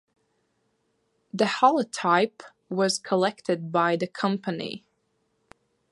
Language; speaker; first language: English; non-native, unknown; Latvian